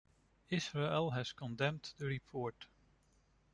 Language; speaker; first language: English; non-native, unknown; Dutch